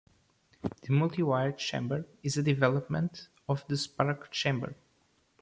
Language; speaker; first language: English; non-native, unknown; Portuguese